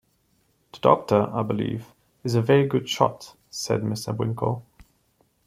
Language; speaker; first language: English; non-native, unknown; Portuguese